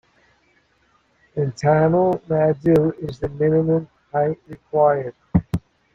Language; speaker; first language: English; native; English